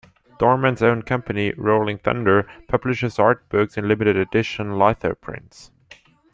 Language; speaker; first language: English; non-native, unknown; German